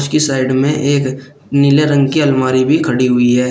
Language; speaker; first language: Hindi; native; Hindi